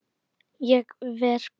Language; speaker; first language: Icelandic; native; Icelandic